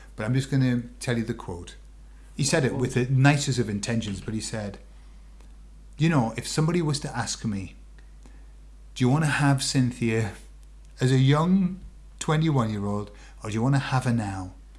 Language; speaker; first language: English; native; English